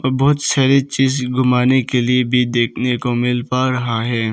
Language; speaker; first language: Hindi; early bilingual, other home language; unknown